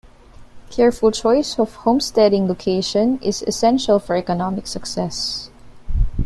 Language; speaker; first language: English; non-native, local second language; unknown